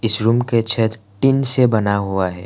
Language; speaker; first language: Hindi; non-native, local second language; Assamese